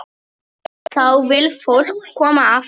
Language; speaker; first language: Icelandic; non-native, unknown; Polish